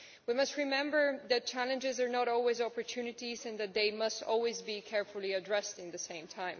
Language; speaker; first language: English; non-native, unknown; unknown